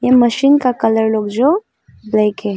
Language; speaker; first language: Hindi; non-native, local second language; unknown